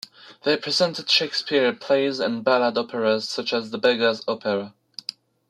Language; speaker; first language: English; non-native, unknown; French